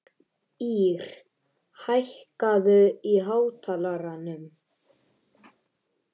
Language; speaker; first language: Icelandic; native; Icelandic